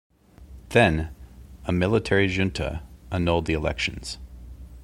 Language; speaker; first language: English; native; English